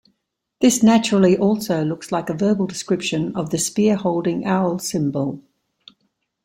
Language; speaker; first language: English; native; English